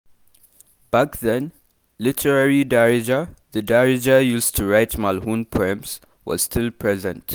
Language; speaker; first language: English; non-native, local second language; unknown